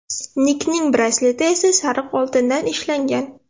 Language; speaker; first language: Uzbek; non-native, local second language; Russian